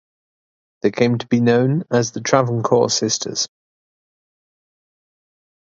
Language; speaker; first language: English; native; English